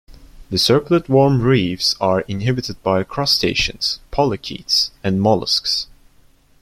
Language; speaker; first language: English; non-native, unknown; Turkish